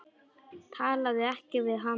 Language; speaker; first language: Icelandic; non-native, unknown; Polish